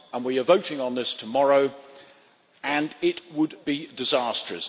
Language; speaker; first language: English; native; English